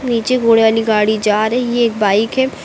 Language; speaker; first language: Hindi; native; Hindi